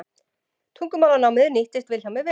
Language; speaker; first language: Icelandic; native; Icelandic